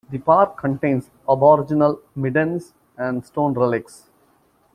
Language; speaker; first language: English; non-native, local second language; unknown